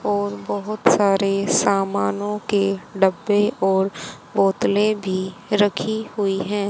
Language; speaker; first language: Hindi; native; Hindi